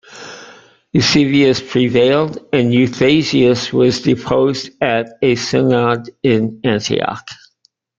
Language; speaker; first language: English; native; English